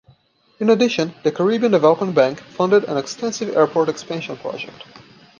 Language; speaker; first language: English; non-native, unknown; Portuguese